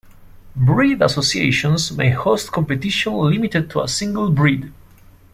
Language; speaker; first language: English; non-native, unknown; Spanish